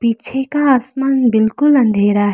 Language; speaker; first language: Hindi; non-native, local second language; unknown